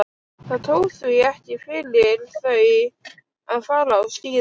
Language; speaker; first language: Icelandic; native; Icelandic